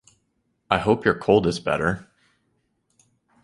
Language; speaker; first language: English; native; English